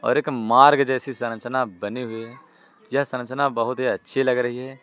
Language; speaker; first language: Hindi; native; Hindi